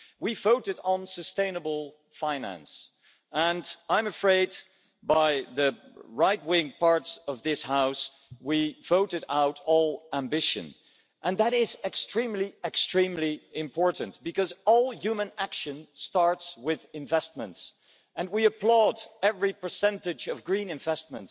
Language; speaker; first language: English; non-native, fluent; Dutch